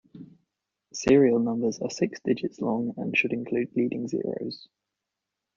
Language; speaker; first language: English; native; English